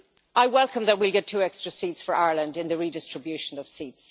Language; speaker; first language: English; native; English